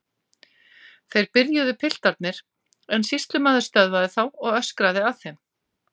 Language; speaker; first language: Icelandic; native; Icelandic